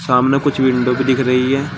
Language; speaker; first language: Hindi; native; Hindi